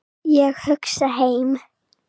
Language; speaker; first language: Icelandic; non-native, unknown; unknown